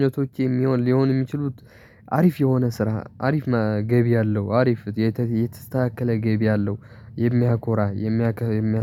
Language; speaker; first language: Amharic; non-native, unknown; Tigrinya